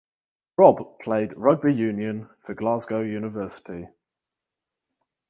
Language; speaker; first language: English; native; English